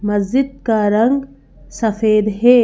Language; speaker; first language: Hindi; native; Hindi